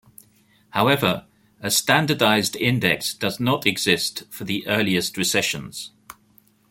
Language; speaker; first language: English; native; English